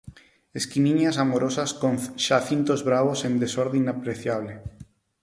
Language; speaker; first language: Galician; non-native, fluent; Spanish